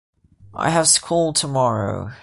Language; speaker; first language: English; non-native, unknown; Portuguese